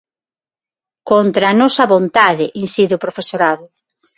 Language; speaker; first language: Galician; non-native, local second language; Spanish